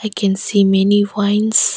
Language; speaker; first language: English; non-native, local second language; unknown